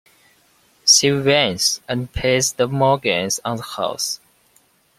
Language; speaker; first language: English; non-native, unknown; Chinese